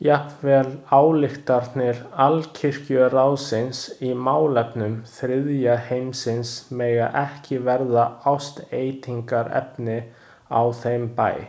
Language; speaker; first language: Icelandic; non-native, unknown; Chinese